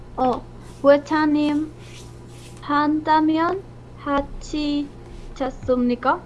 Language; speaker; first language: Korean; non-native, learner; Spanish